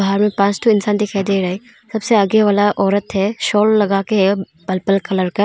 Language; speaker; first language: Hindi; non-native, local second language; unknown